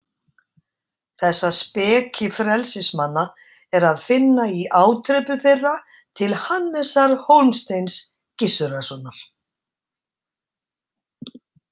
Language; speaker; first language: Icelandic; native; Icelandic